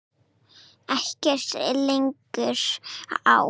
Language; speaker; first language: Icelandic; non-native, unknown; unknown